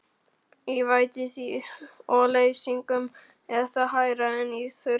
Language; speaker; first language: Icelandic; non-native, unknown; Polish